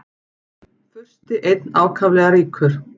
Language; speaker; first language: Icelandic; native; Icelandic